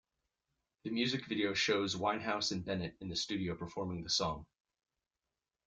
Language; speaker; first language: English; native; English